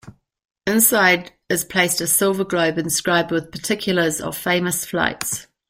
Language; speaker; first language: English; native; English